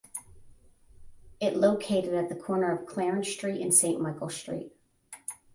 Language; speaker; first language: English; native; English